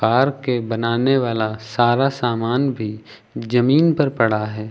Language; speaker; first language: Hindi; native; Hindi